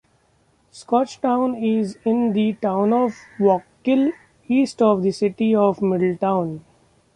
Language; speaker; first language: English; non-native, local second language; Marathi